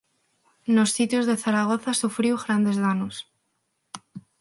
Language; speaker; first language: Galician; non-native, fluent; Spanish